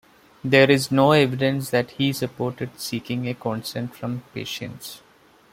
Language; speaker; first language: English; non-native, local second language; Malayalam